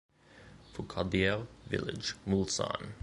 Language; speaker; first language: English; native; English